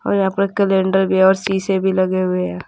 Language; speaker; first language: Hindi; native; Hindi